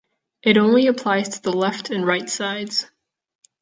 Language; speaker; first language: English; non-native, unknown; Catalan